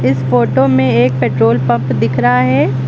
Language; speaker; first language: Hindi; native; Hindi